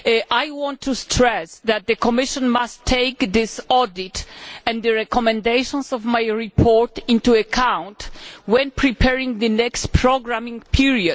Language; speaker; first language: English; non-native, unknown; Polish